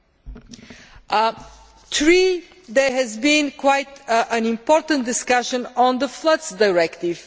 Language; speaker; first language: English; non-native, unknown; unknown